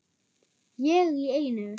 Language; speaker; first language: Icelandic; non-native, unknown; German